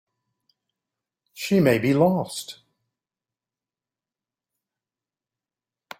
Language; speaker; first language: English; native; English